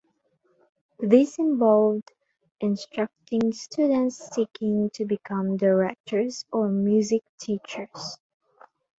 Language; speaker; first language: English; non-native, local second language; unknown